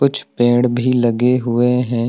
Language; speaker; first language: Hindi; native; Hindi